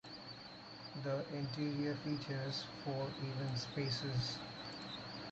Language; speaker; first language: English; non-native, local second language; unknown